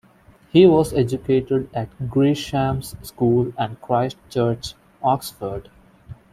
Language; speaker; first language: English; non-native, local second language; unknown